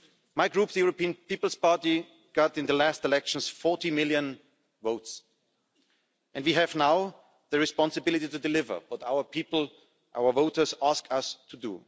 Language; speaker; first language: English; non-native, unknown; German